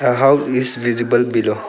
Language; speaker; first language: English; non-native, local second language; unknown